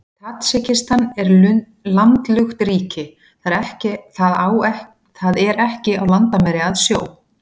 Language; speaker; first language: Icelandic; native; Icelandic